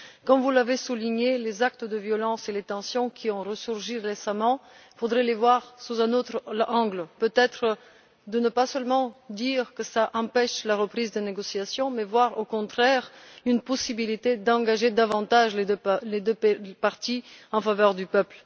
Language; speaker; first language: French; non-native, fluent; Bulgarian